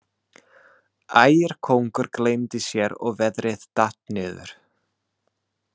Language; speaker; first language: Icelandic; non-native, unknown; English